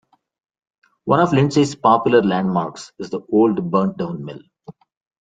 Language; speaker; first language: English; non-native, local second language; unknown